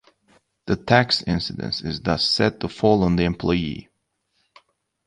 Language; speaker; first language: English; native; English